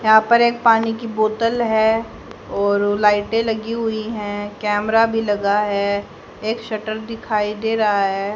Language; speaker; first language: Hindi; native; Hindi